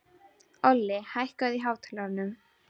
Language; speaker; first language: Icelandic; native; Icelandic